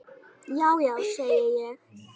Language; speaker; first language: Icelandic; native; Icelandic